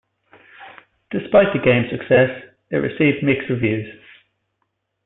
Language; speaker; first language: English; native; English